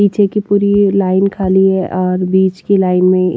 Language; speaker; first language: Hindi; native; Hindi